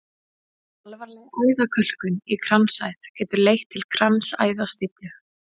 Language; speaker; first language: Icelandic; native; Icelandic